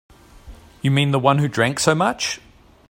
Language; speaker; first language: English; native; English